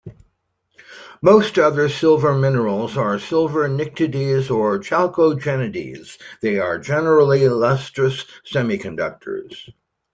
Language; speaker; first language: English; native; English